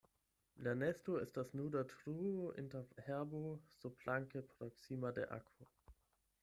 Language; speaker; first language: Esperanto; non-native, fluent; German